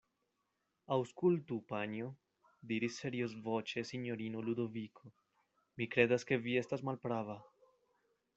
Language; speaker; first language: Esperanto; non-native, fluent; Spanish